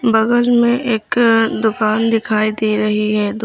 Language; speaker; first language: Hindi; native; Hindi